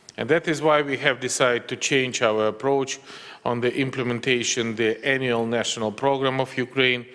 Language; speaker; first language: English; non-native, fluent; Ukrainian